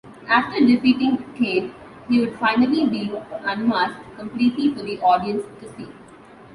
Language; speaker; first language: English; non-native, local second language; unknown